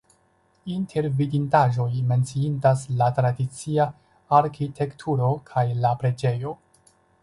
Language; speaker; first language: Esperanto; non-native, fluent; Chinese